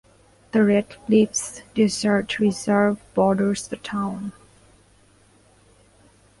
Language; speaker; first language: English; non-native, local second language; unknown